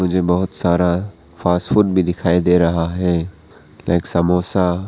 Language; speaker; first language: Hindi; non-native, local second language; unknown